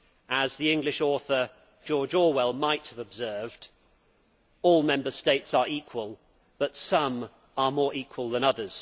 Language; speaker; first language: English; native; English